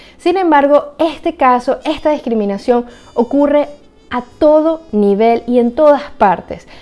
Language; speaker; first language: Spanish; native; Spanish